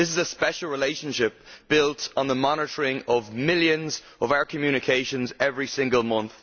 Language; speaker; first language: English; native; English